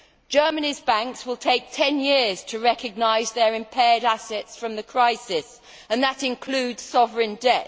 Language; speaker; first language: English; native; English